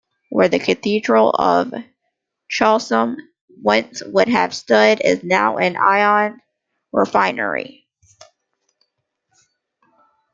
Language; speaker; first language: English; native; English